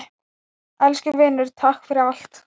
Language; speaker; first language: Icelandic; non-native, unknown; Thai